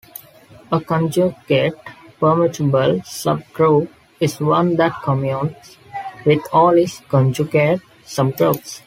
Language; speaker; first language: English; non-native, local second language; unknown